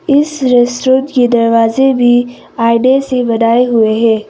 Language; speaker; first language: Hindi; non-native, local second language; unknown